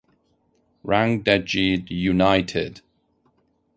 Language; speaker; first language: English; non-native, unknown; Italian